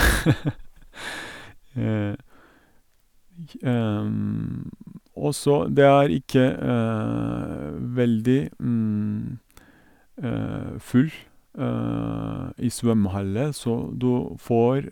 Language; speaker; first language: Norwegian; non-native, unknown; Turkish